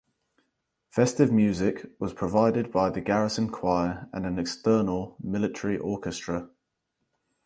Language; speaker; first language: English; native; English